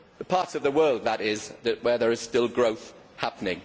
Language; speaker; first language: English; native; English